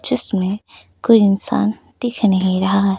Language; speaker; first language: Hindi; native; Hindi